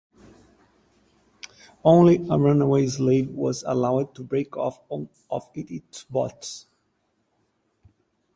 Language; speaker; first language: English; native; English